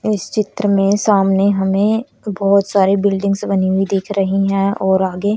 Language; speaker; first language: Hindi; native; Hindi